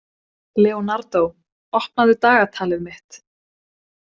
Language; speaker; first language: Icelandic; non-native, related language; Swedish